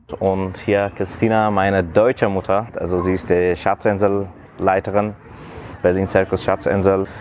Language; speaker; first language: German; non-native, fluent; Persian